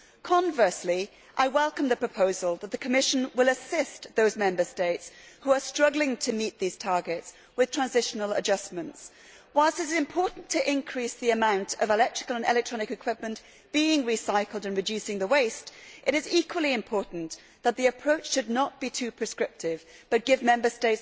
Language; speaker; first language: English; native; English